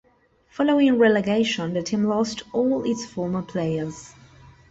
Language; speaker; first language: English; non-native, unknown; Spanish